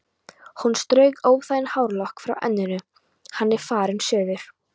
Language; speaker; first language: Icelandic; non-native, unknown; Polish